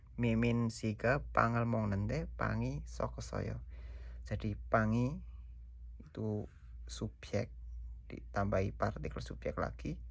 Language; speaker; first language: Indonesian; native; Indonesian